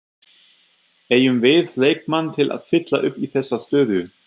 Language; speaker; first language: Icelandic; non-native, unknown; German